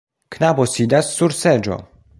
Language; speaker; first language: Esperanto; non-native, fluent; Polish